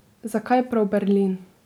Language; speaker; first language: Slovenian; native; Slovenian